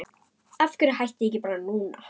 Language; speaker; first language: Icelandic; non-native, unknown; German